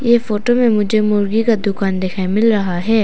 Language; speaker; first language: Hindi; non-native, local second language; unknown